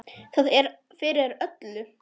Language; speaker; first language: Icelandic; non-native, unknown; Polish